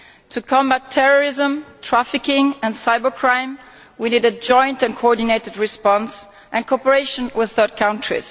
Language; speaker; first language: English; non-native, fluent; Italian